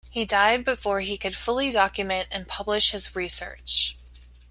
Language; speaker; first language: English; native; English